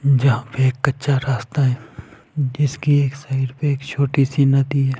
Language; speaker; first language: Hindi; non-native, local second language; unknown